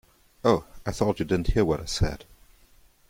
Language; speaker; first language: English; non-native, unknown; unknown